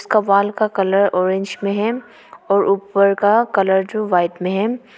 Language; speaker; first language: Hindi; non-native, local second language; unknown